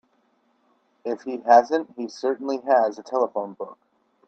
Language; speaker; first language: English; native; English